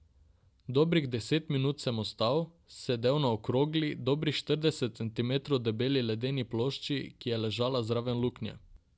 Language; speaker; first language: Slovenian; non-native, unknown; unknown